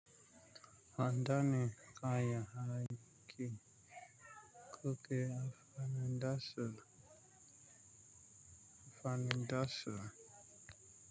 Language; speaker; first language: Hausa; native; Hausa